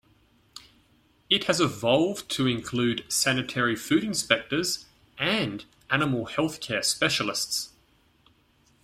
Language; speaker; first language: English; native; English